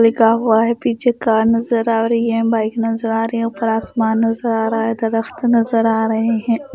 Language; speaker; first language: Hindi; non-native, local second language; Punjabi